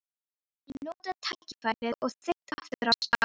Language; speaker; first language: Icelandic; non-native, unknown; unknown